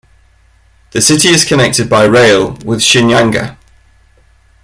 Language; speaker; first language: English; native; English